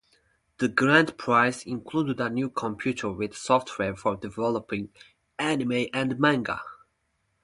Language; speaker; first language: English; non-native, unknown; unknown